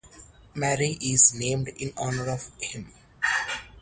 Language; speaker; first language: English; non-native, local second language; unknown